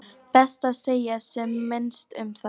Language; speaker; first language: Icelandic; non-native, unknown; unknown